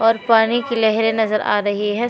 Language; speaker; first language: Hindi; native; Hindi